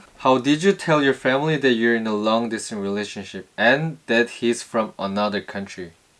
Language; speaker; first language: English; non-native, learner; Korean